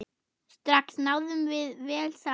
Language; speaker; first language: Icelandic; non-native, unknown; German